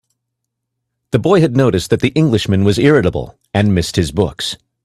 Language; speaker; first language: English; native; English